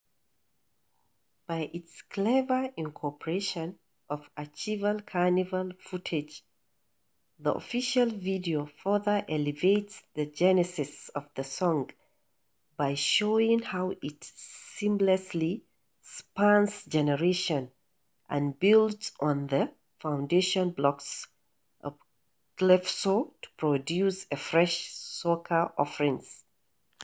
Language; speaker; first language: English; non-native, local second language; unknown